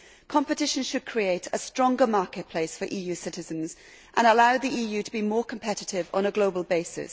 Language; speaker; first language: English; native; English